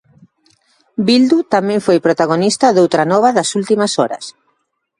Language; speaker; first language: Galician; native; Galician